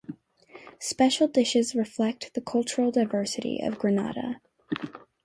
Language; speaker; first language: English; native; English